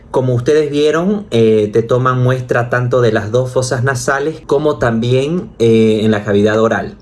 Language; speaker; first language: Spanish; native; Spanish